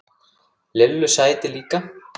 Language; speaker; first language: Icelandic; native; Icelandic